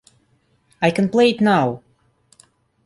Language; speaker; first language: English; non-native, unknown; Russian